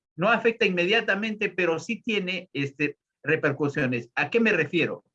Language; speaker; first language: Spanish; native; Spanish